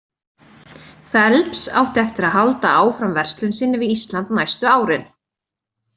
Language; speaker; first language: Icelandic; native; Icelandic